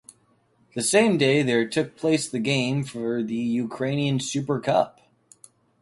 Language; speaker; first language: English; native; English